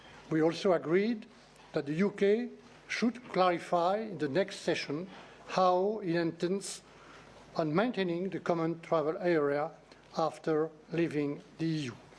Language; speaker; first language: English; non-native, fluent; French